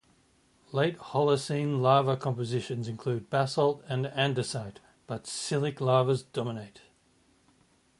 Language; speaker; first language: English; native; English